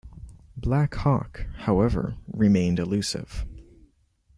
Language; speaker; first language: English; native; English